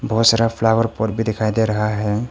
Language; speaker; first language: Hindi; non-native, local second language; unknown